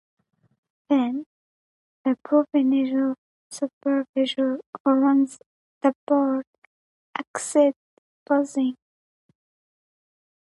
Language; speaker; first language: English; native; English